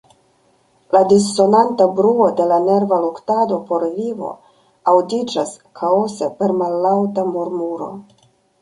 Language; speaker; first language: Esperanto; non-native, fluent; Russian